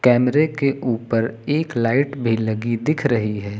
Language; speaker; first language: Hindi; native; Hindi